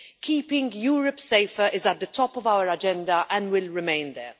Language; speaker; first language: English; non-native, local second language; Maltese